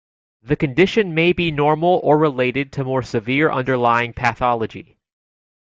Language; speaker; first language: English; native; English